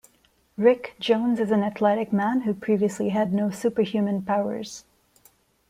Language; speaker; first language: English; non-native, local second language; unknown